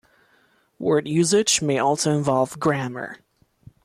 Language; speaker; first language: English; non-native, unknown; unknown